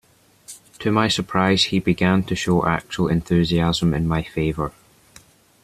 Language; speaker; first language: English; native; English